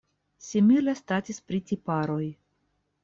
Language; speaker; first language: Esperanto; non-native, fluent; Russian